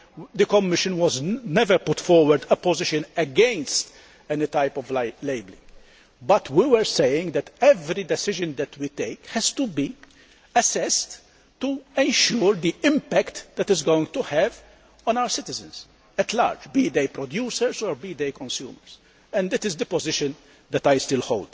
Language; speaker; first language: English; non-native, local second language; Maltese